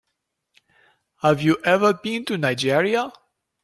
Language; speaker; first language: English; native; English